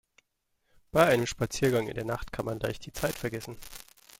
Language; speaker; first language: German; native; German